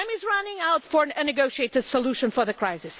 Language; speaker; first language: English; non-native, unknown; Portuguese